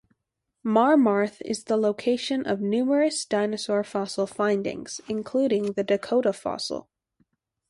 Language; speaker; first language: English; native; English